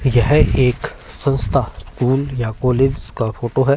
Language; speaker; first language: Hindi; non-native, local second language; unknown